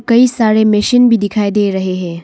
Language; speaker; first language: Hindi; non-native, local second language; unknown